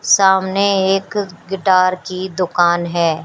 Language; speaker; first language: Hindi; native; Hindi